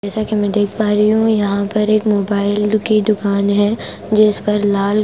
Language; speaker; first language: Hindi; non-native, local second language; Punjabi